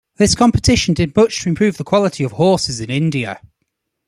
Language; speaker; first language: English; native; English